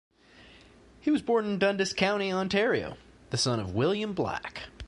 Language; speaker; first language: English; native; English